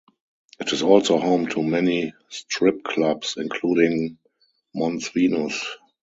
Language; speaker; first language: English; non-native, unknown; German